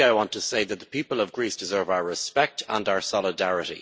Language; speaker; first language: English; native; English